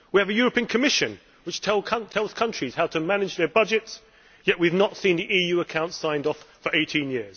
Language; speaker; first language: English; native; English